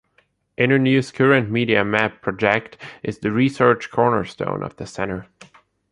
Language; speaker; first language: English; non-native, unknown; German